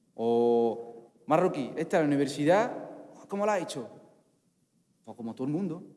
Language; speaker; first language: Spanish; non-native, fluent; Arabic